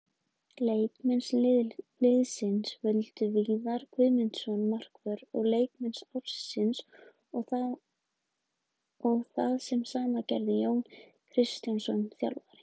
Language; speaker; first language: Icelandic; native; Icelandic